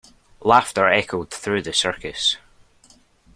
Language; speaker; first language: English; native; English